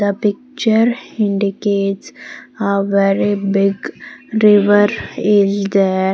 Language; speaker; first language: English; non-native, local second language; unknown